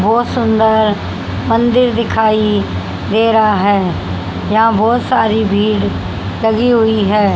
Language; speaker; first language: Hindi; native; Hindi